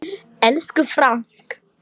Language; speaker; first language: Icelandic; non-native, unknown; Polish